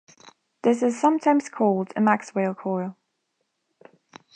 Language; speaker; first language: English; non-native, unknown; Spanish